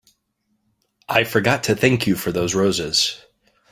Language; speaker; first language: English; native; English